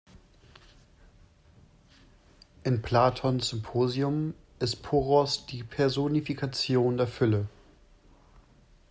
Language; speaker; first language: German; non-native, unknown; English